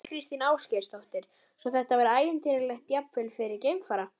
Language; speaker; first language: Icelandic; native; Icelandic